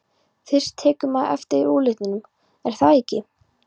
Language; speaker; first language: Icelandic; non-native, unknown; Polish